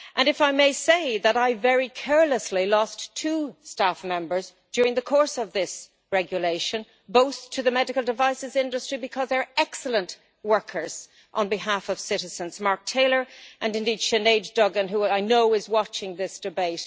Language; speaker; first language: English; native; English